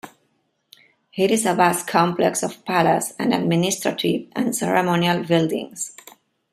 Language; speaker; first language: English; non-native, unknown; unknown